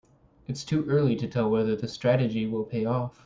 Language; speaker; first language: English; native; English